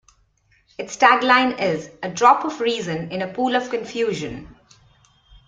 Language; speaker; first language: English; non-native, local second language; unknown